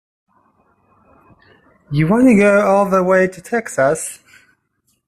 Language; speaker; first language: English; non-native, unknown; Hebrew